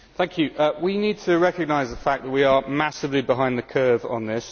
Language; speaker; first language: English; native; English